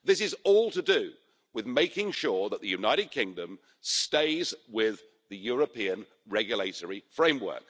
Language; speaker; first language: English; native; English